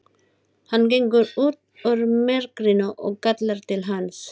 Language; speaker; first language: Icelandic; non-native, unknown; Filipino